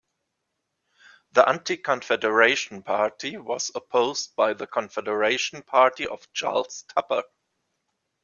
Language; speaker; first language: English; non-native, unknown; German